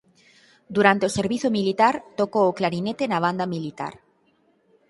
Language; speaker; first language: Galician; native; Galician